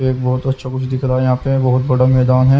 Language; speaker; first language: Hindi; native; Hindi